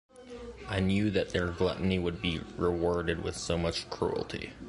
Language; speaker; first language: English; native; English